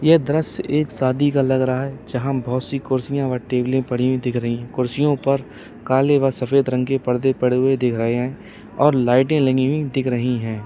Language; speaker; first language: Hindi; native; Hindi